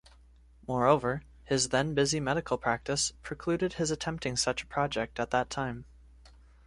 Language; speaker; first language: English; native; English